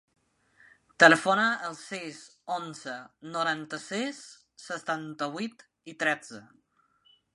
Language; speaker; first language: Catalan; non-native, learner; Spanish